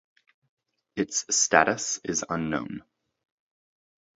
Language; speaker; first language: English; native; English